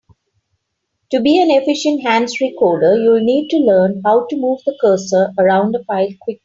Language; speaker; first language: English; non-native, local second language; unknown